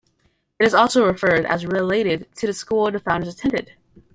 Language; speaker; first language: English; native; English